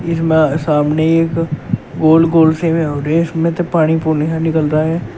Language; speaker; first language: Hindi; native; Hindi